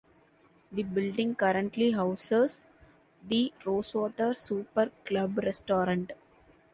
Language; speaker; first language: English; non-native, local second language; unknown